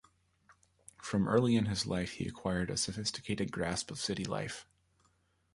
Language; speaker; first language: English; native; English